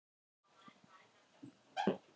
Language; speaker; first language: Icelandic; non-native, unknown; Thai